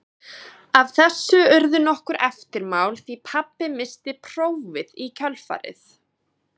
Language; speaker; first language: Icelandic; native; Icelandic